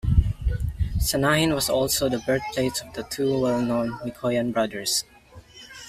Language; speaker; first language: English; non-native, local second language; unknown